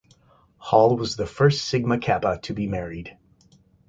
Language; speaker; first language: English; native; English